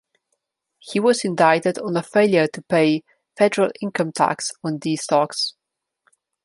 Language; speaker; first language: English; non-native, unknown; Slovenian